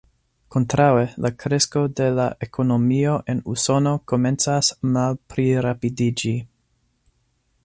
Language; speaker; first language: Esperanto; non-native, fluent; English